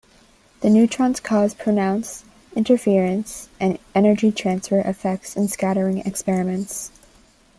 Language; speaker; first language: English; native; English